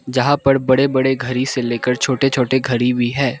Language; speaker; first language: Hindi; non-native, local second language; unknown